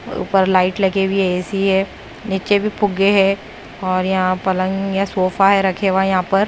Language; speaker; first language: Hindi; non-native, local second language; Punjabi